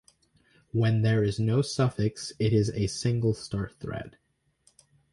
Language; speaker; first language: English; native; English